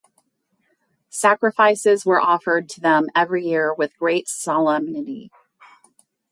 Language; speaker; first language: English; native; English